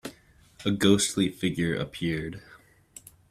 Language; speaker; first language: English; native; English